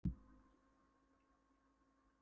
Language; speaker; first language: Icelandic; non-native, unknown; Polish